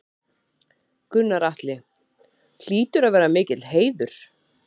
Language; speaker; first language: Icelandic; native; Icelandic